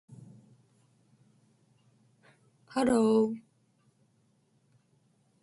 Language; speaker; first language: English; non-native, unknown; Japanese